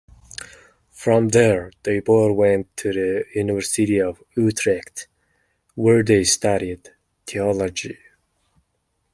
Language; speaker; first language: English; non-native, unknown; Mongolian